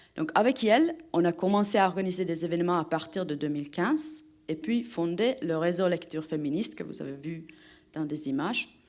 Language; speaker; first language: French; non-native, fluent; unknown